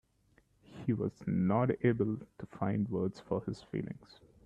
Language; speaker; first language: English; non-native, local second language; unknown